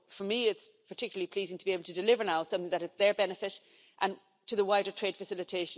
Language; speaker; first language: English; native; English